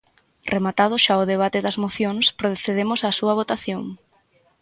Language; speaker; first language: Galician; native; Galician